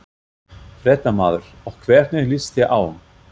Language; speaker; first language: Icelandic; non-native, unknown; German